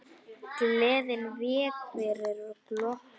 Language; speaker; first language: Icelandic; non-native, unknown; Polish